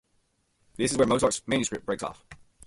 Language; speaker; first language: English; native; English